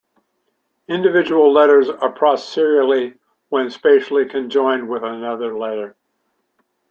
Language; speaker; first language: English; native; English